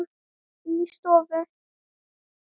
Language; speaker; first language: Icelandic; native; Icelandic